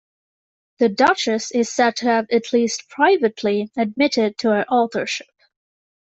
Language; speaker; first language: English; native; English